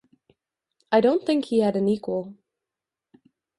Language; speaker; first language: English; native; English